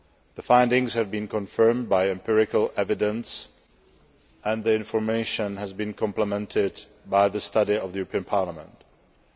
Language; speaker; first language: English; non-native, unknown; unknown